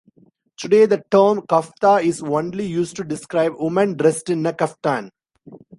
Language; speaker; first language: English; non-native, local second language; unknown